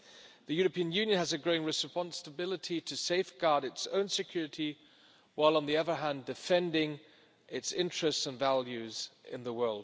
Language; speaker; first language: English; non-native, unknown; German